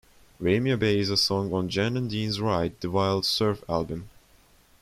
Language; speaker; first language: English; non-native, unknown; Turkish